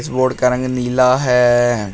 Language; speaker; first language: Hindi; native; Hindi